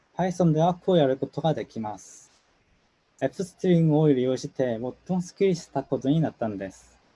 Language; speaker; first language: Japanese; non-native, fluent; Korean